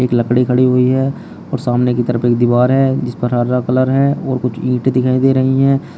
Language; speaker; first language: Hindi; native; Hindi